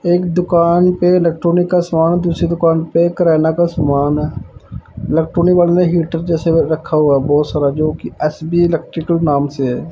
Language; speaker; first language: Hindi; non-native, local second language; Punjabi